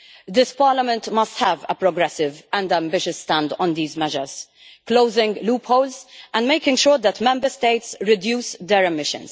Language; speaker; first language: English; non-native, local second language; Maltese